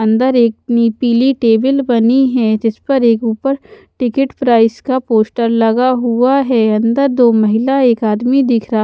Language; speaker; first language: Hindi; native; Hindi